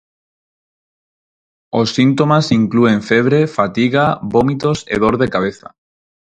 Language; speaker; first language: Galician; non-native, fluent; Spanish